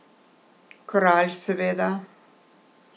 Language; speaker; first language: Slovenian; native; Slovenian